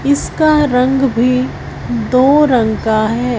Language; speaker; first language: Hindi; non-native, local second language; Punjabi